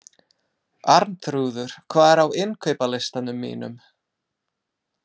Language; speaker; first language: Icelandic; non-native, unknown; English